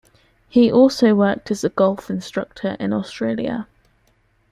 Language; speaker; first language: English; native; English